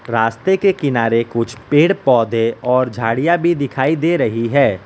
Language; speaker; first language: Hindi; non-native, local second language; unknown